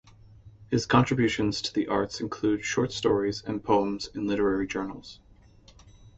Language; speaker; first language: English; native; English